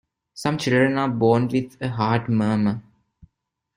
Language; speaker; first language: English; non-native, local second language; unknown